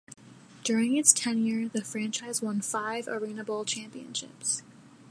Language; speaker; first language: English; native; English